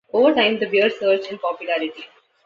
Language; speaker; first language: English; non-native, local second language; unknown